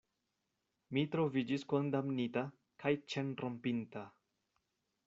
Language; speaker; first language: Esperanto; non-native, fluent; Spanish